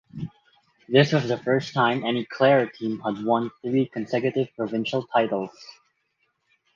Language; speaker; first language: English; non-native, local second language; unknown